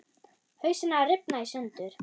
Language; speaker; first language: Icelandic; non-native, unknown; German